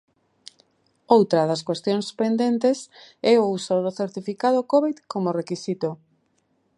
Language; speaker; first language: Galician; native; Galician